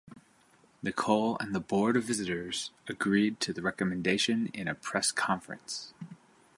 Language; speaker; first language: English; native; English